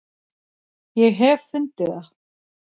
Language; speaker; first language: Icelandic; native; Icelandic